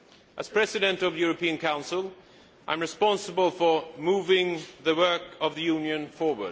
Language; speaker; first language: English; non-native, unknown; Swedish